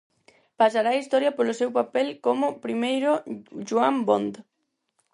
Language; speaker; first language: Galician; non-native, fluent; Spanish